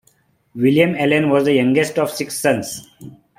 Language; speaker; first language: English; non-native, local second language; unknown